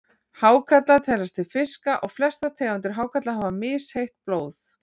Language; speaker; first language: Icelandic; native; Icelandic